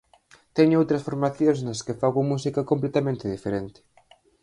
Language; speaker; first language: Galician; native; Galician